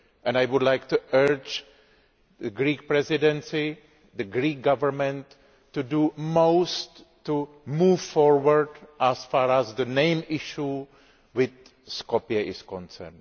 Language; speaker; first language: English; non-native, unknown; Greek